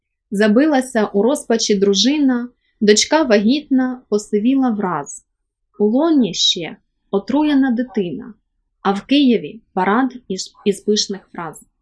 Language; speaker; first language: Ukrainian; native; Ukrainian